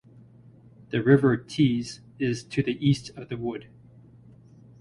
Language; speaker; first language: English; native; English